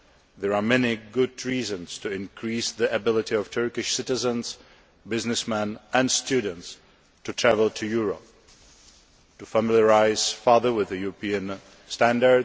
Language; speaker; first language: English; non-native, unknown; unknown